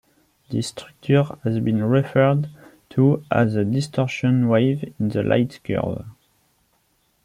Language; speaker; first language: English; non-native, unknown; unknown